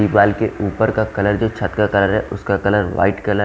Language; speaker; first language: Hindi; native; Hindi